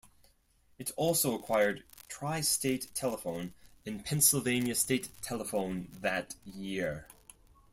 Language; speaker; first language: English; non-native, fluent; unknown